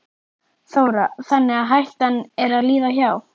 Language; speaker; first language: Icelandic; native; Icelandic